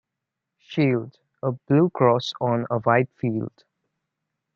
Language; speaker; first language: English; non-native, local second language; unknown